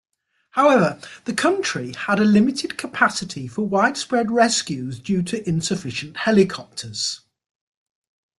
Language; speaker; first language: English; native; English